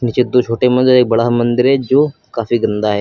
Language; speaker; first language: Hindi; native; Hindi